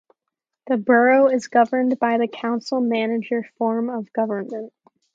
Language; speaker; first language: English; native; English